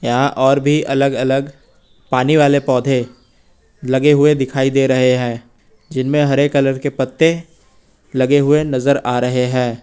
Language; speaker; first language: Hindi; native; Hindi